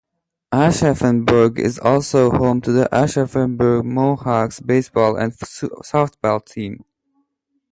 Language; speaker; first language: English; native; English